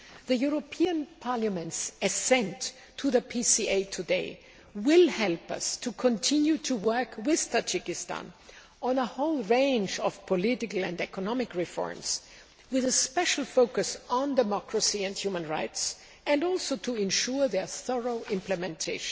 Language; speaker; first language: English; non-native, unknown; German